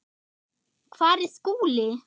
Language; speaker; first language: Icelandic; non-native, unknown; German